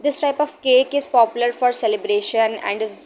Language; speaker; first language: English; non-native, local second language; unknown